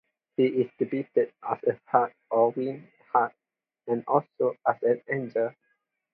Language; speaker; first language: English; non-native, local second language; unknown